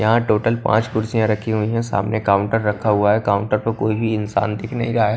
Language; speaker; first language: Hindi; non-native, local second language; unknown